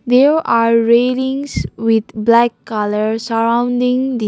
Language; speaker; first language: English; non-native, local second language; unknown